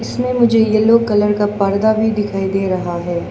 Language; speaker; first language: Hindi; non-native, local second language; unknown